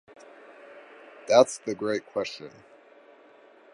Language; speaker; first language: English; native; English